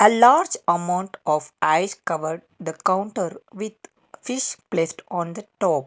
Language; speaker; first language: English; non-native, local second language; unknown